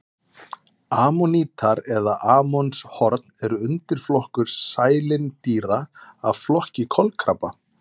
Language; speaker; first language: Icelandic; native; Icelandic